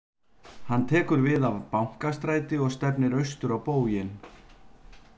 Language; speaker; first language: Icelandic; native; Icelandic